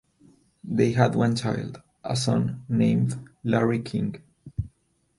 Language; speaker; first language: English; non-native, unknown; Spanish